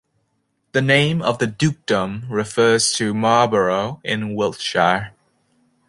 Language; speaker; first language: English; native; English